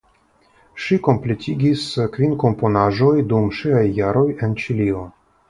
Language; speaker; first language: Esperanto; non-native, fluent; Russian